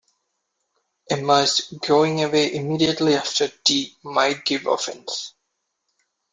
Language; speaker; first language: English; non-native, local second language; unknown